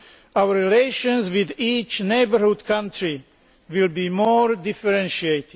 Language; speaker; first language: English; non-native, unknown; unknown